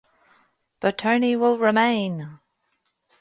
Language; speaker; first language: English; native; English